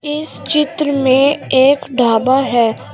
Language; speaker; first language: Hindi; native; Hindi